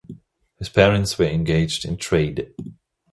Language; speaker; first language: English; non-native, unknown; German